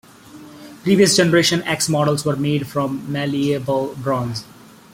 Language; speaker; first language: English; non-native, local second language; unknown